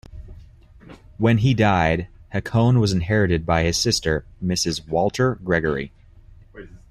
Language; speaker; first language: English; native; English